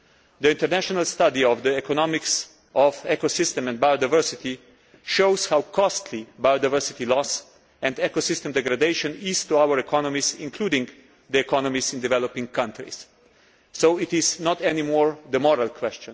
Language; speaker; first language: English; non-native, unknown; Slovenian